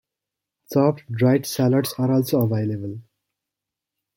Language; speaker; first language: English; native; English